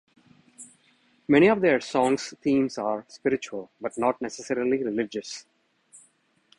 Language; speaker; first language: English; non-native, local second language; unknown